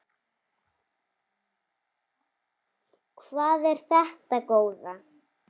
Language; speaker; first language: Icelandic; native; Icelandic